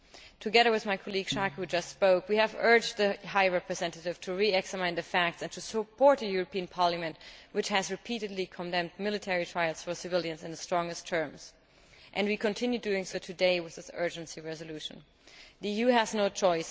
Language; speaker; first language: English; non-native, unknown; German